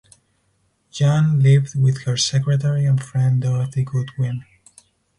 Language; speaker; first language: English; non-native, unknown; Spanish